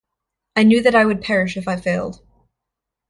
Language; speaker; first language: English; native; English